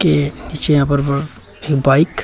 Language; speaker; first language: Hindi; native; Hindi